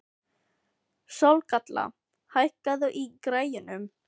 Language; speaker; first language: Icelandic; non-native, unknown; Filipino